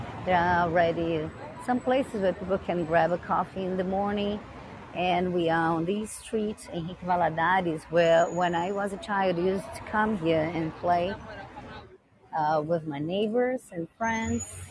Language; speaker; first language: English; non-native, fluent; Portuguese